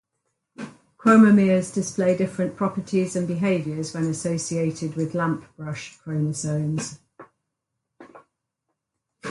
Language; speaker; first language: English; native; English